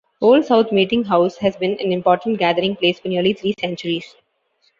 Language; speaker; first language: English; non-native, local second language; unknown